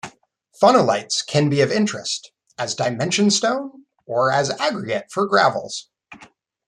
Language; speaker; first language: English; native; English